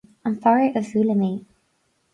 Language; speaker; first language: Irish; non-native, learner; English